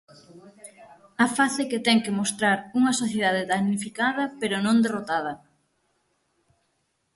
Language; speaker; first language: Galician; native; Galician